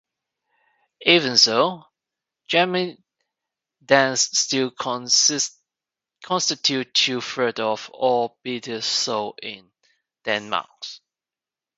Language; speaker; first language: English; non-native, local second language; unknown